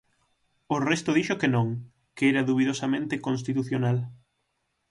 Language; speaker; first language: Galician; native; Galician